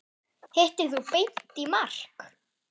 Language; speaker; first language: Icelandic; non-native, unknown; German